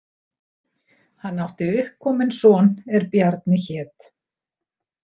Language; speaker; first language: Icelandic; native; Icelandic